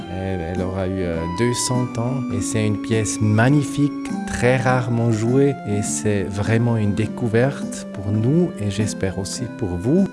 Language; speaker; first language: French; non-native, fluent; Swiss German